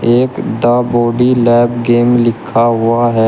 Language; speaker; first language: Hindi; native; Hindi